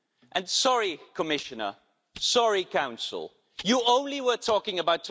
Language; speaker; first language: English; non-native, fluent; Dutch